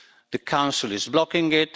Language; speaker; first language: English; non-native, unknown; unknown